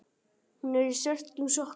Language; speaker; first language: Icelandic; native; Icelandic